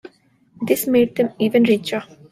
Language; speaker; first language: English; non-native, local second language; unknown